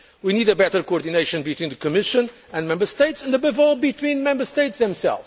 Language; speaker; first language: English; non-native, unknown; Portuguese